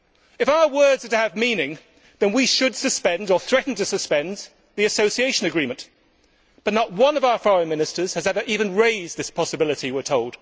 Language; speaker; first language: English; native; English